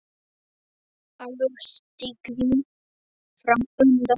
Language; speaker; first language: Icelandic; non-native, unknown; Polish